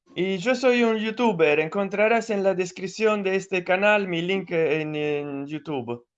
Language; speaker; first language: Spanish; non-native, related language; Italian